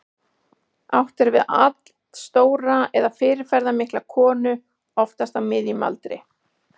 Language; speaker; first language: Icelandic; native; Icelandic